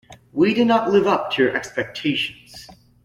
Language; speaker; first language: English; native; English